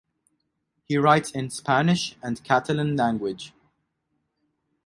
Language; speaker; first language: English; non-native, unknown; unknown